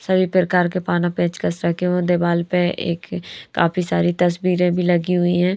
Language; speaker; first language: Hindi; native; Hindi